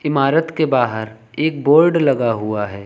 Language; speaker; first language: Hindi; native; Hindi